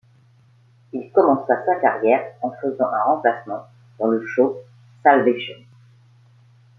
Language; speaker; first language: French; native; French